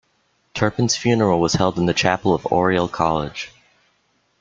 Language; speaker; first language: English; native; English